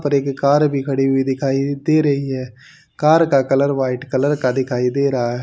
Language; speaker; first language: Hindi; native; Hindi